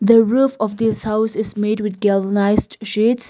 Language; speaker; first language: English; non-native, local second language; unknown